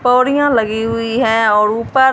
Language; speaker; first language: Hindi; non-native, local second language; Punjabi